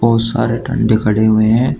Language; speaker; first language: Hindi; native; Hindi